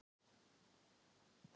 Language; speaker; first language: Icelandic; non-native, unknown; Thai